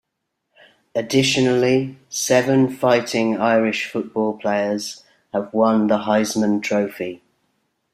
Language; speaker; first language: English; native; English